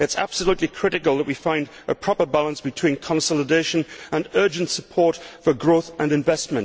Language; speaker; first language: English; native; English